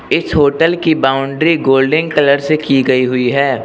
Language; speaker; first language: Hindi; non-native, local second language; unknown